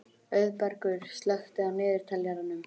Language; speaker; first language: Icelandic; native; Icelandic